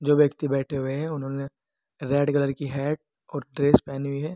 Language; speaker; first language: Hindi; native; Hindi